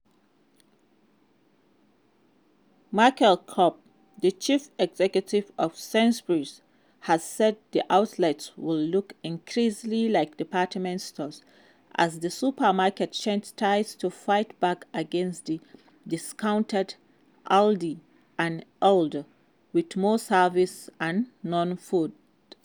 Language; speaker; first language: English; non-native, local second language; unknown